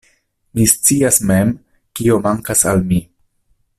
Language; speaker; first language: Esperanto; non-native, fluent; Italian